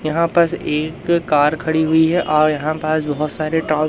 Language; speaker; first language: Hindi; native; Hindi